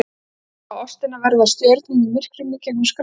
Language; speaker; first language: Icelandic; native; Icelandic